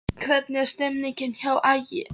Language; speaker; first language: Icelandic; non-native, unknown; Polish